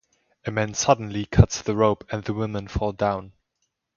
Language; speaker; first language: English; non-native, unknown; German